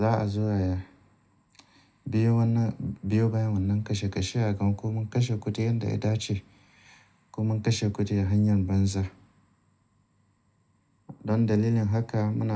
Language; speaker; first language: Hausa; native; Hausa